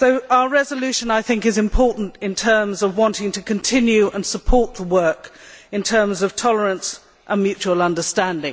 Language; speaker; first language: English; native; English